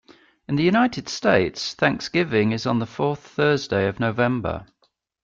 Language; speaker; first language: English; native; English